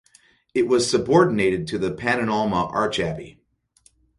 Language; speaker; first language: English; native; English